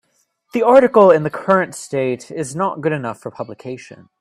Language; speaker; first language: English; native; English